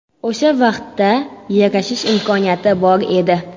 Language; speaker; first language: Uzbek; non-native, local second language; Kara-Kalpak